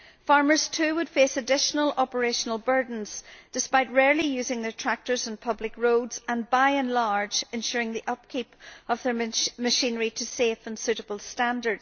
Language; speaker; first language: English; native; English